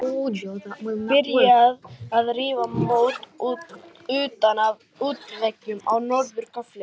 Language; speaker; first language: Icelandic; non-native, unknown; Lithuanian